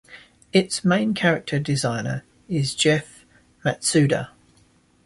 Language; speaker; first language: English; native; English